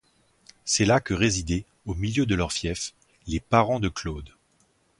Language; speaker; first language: French; native; French